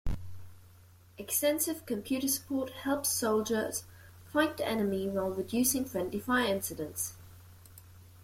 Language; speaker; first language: English; non-native, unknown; German